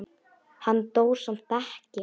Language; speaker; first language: Icelandic; non-native, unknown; Polish